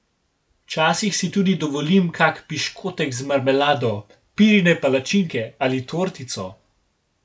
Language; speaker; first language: Slovenian; native; Slovenian